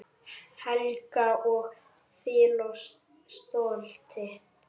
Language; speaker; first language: Icelandic; native; Icelandic